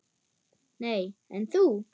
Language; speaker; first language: Icelandic; non-native, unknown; German